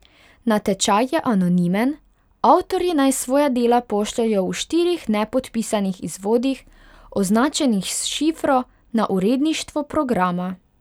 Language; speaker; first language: Slovenian; non-native, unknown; Hungarian